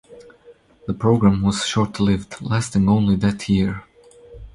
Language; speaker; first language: English; non-native, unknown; Croatian